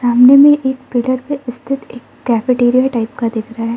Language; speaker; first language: Hindi; non-native, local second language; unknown